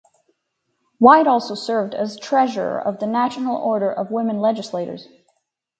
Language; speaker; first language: English; native; English